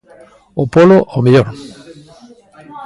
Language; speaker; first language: Galician; native; Galician